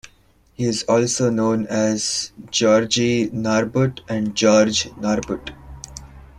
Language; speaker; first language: English; non-native, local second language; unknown